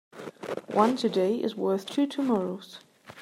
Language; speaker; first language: English; non-native, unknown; German